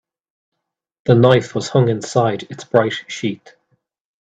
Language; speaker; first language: English; native; English